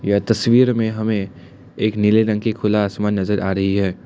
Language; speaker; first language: Hindi; non-native, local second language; Assamese